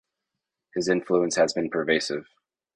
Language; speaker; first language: English; native; English